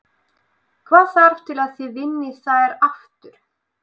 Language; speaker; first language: Icelandic; non-native, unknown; Russian